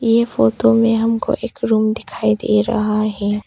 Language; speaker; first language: Hindi; early bilingual, other home language; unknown